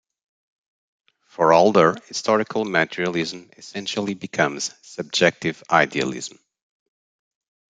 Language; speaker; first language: English; non-native, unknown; Portuguese